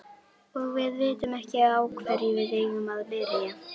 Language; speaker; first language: Icelandic; native; Icelandic